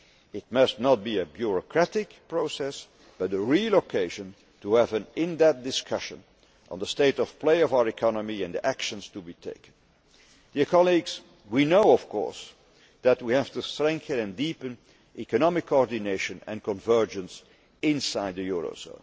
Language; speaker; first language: English; non-native, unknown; Dutch